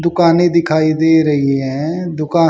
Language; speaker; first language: Hindi; native; Hindi